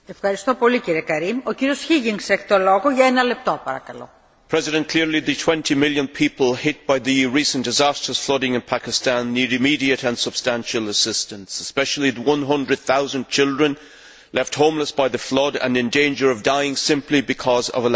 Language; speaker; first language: English; native; English